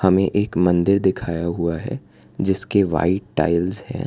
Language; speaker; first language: Hindi; non-native, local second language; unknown